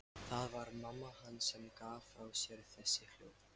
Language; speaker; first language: Icelandic; non-native, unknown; Lithuanian